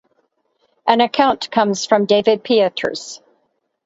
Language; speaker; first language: English; native; English